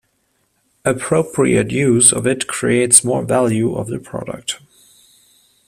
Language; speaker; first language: English; non-native, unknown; German